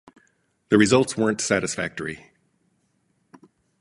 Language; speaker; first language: English; native; English